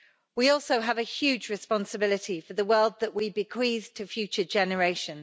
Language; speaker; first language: English; native; English